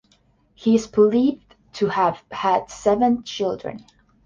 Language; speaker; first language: English; non-native, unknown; Estonian